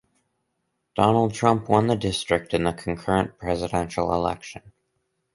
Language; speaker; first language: English; native; English